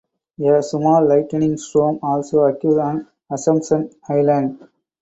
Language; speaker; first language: English; non-native, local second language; Tamil